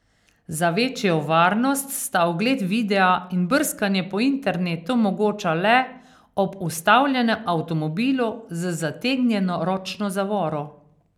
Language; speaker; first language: Slovenian; native; Slovenian